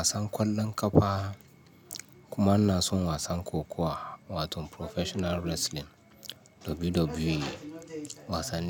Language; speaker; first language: Hausa; non-native, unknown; Yoruba